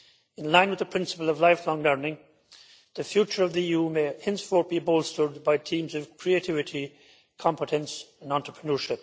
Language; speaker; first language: English; native; English